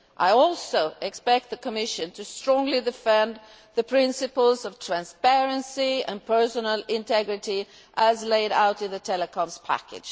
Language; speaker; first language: English; non-native, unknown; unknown